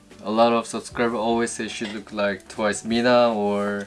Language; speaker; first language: English; non-native, fluent; Korean